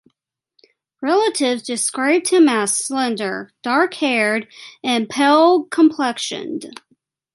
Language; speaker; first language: English; native; English